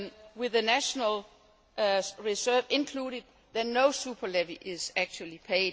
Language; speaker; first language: English; non-native, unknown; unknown